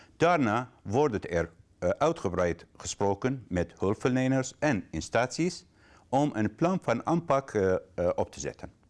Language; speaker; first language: Dutch; non-native, fluent; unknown